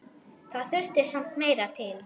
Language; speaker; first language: Icelandic; non-native, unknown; German